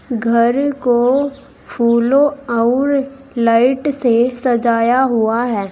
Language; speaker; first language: Hindi; native; Hindi